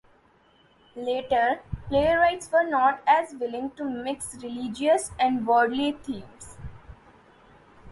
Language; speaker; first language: English; non-native, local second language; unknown